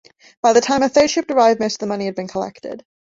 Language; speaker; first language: English; native; English